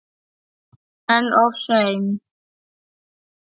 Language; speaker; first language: Icelandic; non-native, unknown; Polish